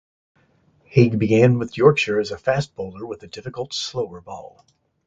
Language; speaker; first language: English; native; English